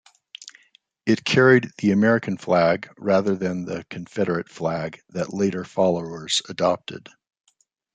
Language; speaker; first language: English; native; English